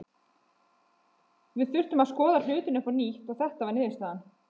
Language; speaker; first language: Icelandic; native; Icelandic